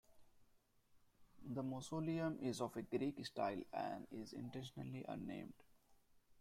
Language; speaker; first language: English; non-native, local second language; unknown